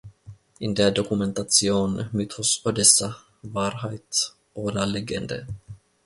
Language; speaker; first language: German; non-native, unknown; Finnish